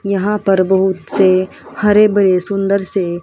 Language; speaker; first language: Hindi; native; Hindi